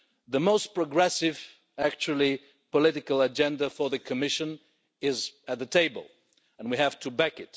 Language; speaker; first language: English; non-native, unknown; Bulgarian